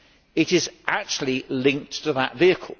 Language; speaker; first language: English; native; English